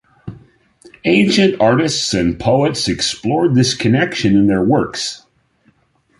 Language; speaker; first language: English; native; English